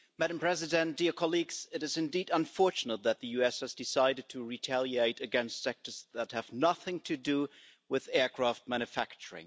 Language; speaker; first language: English; non-native, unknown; German